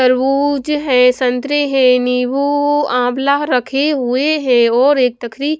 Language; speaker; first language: Hindi; non-native, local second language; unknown